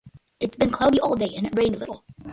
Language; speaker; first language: English; early bilingual, other home language; Malayalam